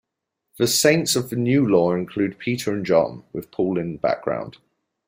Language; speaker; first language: English; native; English